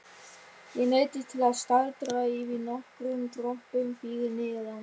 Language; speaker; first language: Icelandic; non-native, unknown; German